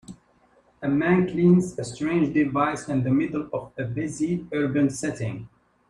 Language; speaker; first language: English; native; English